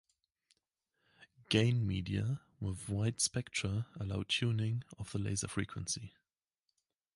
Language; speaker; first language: English; native; English